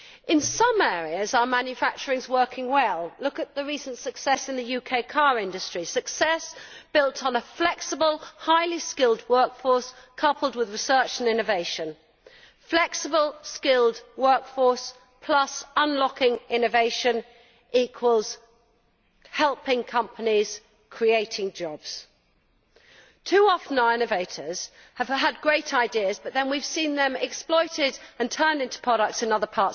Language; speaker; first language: English; native; English